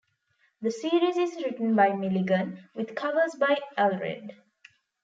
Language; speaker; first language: English; non-native, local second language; Tamil